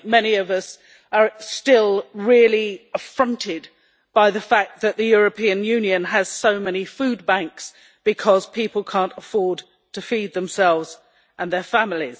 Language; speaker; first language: English; native; English